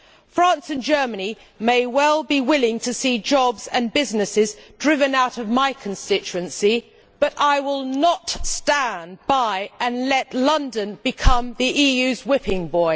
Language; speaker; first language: English; native; English